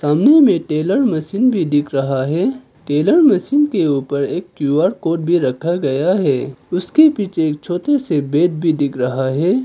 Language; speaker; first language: Hindi; non-native, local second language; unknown